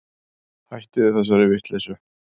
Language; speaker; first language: Icelandic; native; Icelandic